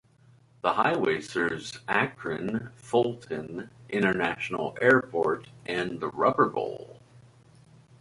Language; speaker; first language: English; native; English